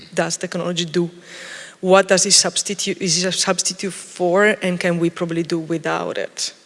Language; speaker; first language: English; non-native, fluent; Italian